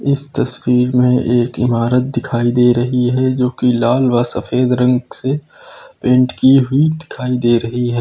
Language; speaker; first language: Hindi; native; Hindi